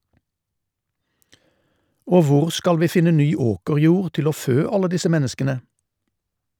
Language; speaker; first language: Norwegian; native; Norwegian